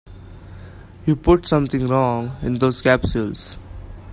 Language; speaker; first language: English; non-native, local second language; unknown